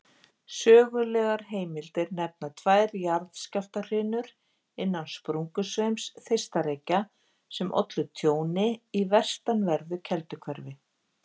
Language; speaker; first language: Icelandic; native; Icelandic